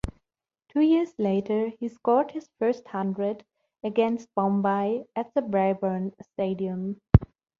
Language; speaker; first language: English; non-native, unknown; German